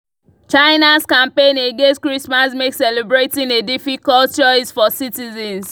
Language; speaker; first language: English; non-native, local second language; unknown